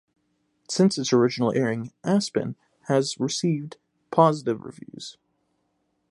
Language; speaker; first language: English; native; English